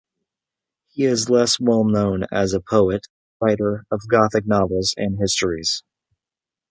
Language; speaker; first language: English; native; English